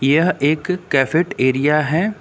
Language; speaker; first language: Hindi; native; Hindi